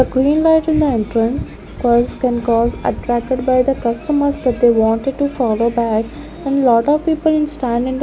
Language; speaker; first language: English; non-native, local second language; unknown